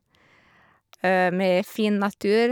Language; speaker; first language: Norwegian; non-native, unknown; Hungarian